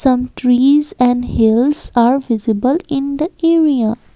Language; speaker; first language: English; non-native, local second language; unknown